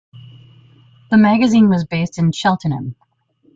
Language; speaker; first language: English; native; English